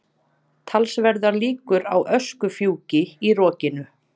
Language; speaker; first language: Icelandic; native; Icelandic